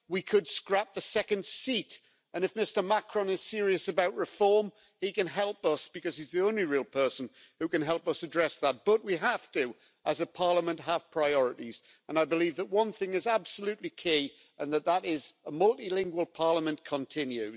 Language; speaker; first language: English; native; English